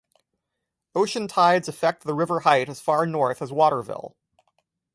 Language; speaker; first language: English; native; English